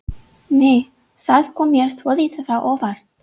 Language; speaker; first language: Icelandic; non-native, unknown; English